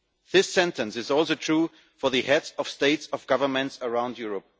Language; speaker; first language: English; non-native, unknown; German